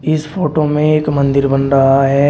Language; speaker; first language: Hindi; native; Hindi